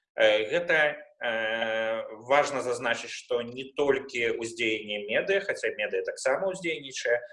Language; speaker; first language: Belarusian; non-native, local second language; Russian